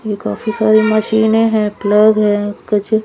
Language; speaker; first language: Hindi; native; Hindi